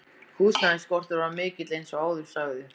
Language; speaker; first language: Icelandic; native; Icelandic